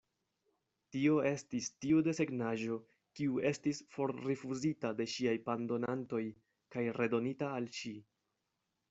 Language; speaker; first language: Esperanto; non-native, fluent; Spanish